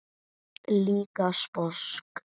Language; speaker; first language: Icelandic; native; Icelandic